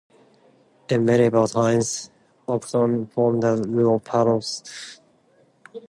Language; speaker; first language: English; non-native, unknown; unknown